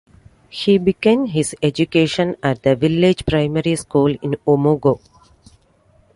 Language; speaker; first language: English; non-native, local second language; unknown